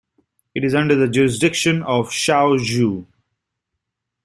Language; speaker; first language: English; native; English